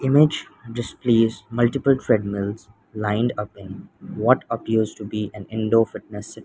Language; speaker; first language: English; non-native, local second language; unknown